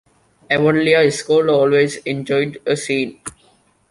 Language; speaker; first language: English; non-native, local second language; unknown